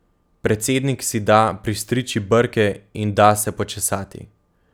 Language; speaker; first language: Slovenian; native; Slovenian